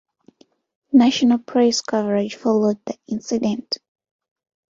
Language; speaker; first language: English; non-native, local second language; Ganda